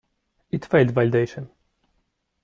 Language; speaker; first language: English; non-native, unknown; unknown